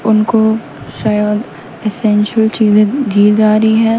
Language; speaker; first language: Hindi; native; Hindi